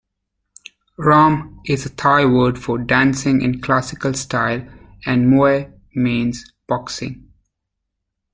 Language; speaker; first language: English; native; English